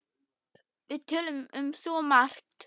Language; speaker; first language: Icelandic; non-native, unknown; German